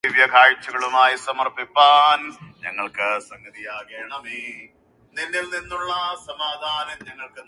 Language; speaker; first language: English; non-native, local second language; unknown